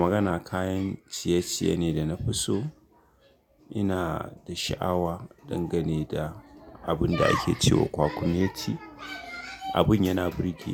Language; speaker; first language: Hausa; native; Hausa